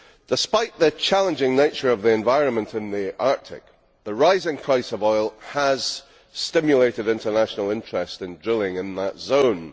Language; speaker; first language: English; native; English